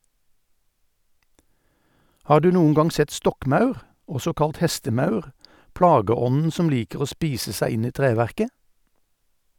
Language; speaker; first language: Norwegian; native; Norwegian